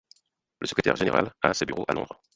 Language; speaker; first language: French; non-native, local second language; Haitian Creole